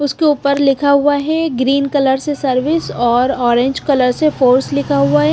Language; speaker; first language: Hindi; non-native, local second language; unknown